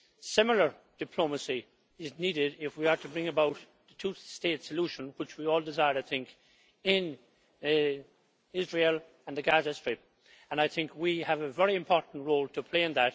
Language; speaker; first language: English; native; English